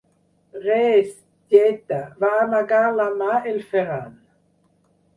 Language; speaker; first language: Catalan; non-native, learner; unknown